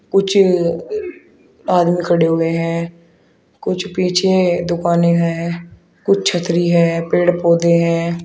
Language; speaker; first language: Hindi; native; Hindi